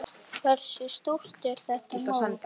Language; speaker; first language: Icelandic; native; Icelandic